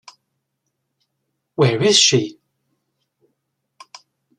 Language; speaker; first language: English; native; English